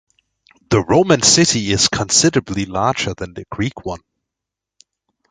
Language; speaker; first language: English; native; English